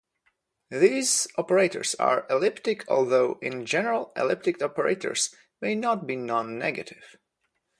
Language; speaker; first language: English; non-native, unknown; Polish